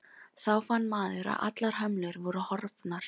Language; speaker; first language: Icelandic; non-native, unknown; Filipino